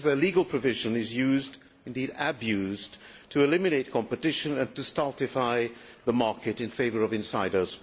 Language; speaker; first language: English; non-native, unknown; Hungarian